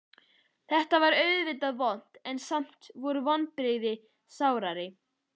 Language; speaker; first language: Icelandic; native; Icelandic